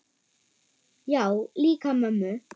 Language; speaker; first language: Icelandic; non-native, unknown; German